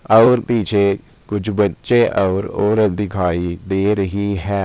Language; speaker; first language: Hindi; native; Hindi